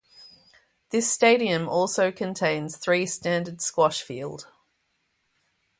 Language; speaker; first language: English; native; English